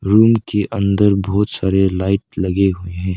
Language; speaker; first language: Hindi; early bilingual, other home language; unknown